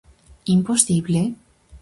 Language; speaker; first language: Galician; native; Galician